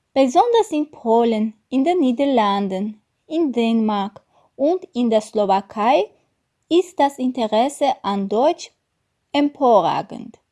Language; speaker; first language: German; non-native, fluent; Armenian